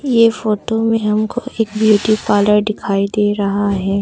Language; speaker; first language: Hindi; early bilingual, other home language; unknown